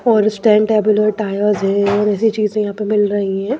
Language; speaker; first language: Hindi; non-native, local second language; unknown